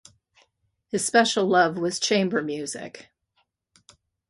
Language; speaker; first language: English; native; English